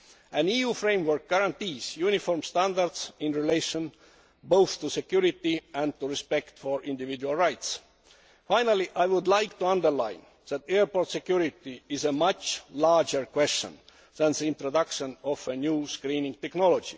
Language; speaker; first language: English; non-native, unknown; Estonian